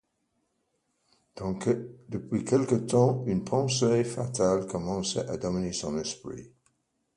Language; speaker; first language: French; non-native, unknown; English